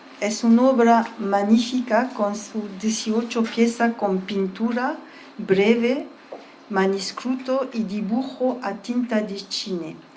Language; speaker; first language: Spanish; early bilingual, heritage; Spanish